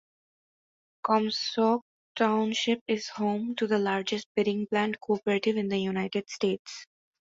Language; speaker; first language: English; non-native, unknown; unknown